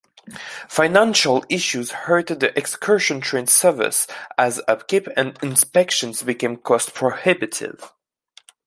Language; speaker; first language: English; non-native, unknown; French